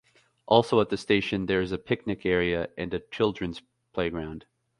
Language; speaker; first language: English; native; English